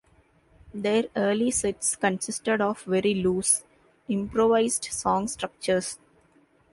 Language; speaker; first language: English; non-native, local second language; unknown